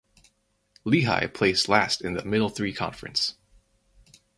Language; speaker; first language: English; native; English